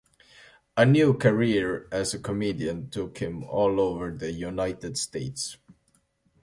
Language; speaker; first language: English; non-native, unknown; Estonian